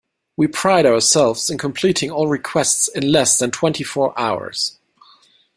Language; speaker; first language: English; non-native, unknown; German